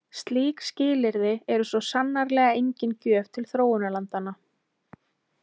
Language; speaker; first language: Icelandic; native; Icelandic